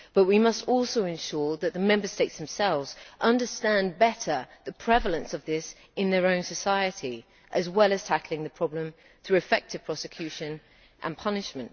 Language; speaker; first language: English; native; English